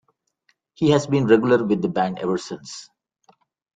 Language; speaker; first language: English; non-native, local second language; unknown